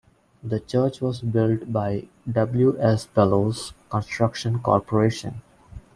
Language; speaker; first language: English; non-native, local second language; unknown